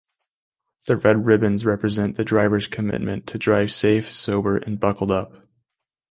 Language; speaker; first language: English; native; English